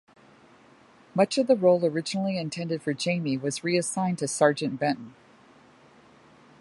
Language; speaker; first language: English; native; English